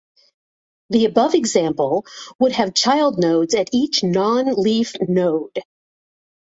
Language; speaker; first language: English; native; English